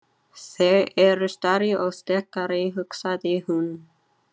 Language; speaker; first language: Icelandic; non-native, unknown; Chinese